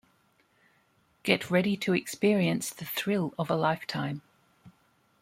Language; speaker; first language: English; native; English